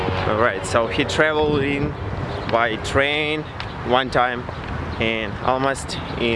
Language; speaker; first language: English; non-native, learner; Russian